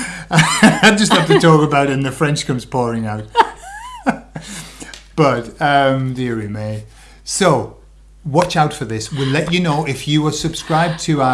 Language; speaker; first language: English; native; English